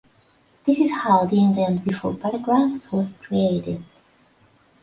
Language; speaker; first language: English; non-native, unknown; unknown